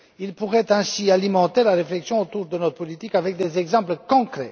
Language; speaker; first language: French; non-native, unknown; Romanian